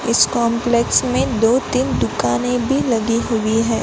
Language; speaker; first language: Hindi; non-native, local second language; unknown